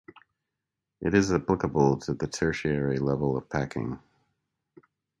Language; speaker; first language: English; native; English